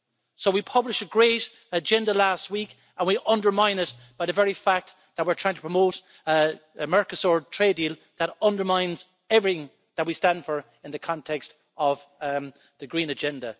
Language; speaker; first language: English; native; English